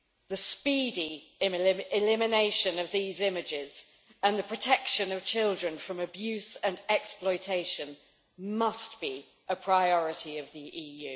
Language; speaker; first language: English; native; English